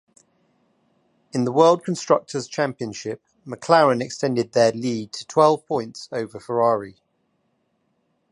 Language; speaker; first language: English; native; English